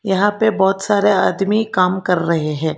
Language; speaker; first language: Hindi; non-native, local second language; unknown